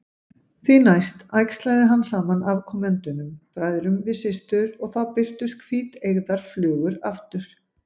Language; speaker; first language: Icelandic; native; Icelandic